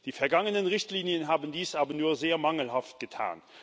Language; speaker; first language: German; non-native, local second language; Luxembourgish